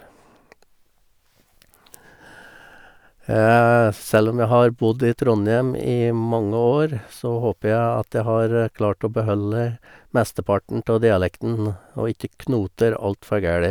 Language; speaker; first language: Norwegian; native; Norwegian